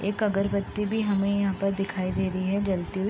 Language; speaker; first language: Hindi; native; Hindi